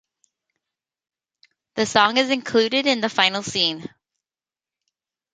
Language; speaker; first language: English; native; English